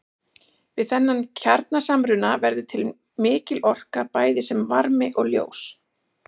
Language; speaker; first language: Icelandic; native; Icelandic